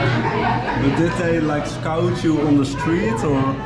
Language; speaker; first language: English; non-native, fluent; Dutch